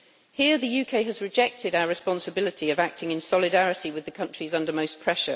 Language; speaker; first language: English; native; English